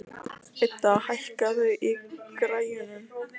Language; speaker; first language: Icelandic; non-native, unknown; Lithuanian